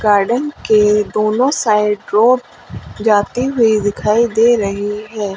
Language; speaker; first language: Hindi; native; Hindi